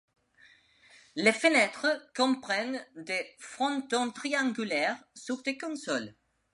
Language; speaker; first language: French; non-native, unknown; Spanish